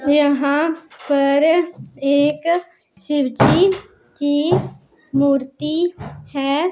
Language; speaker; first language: Hindi; non-native, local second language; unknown